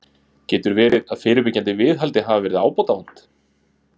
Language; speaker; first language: Icelandic; native; Icelandic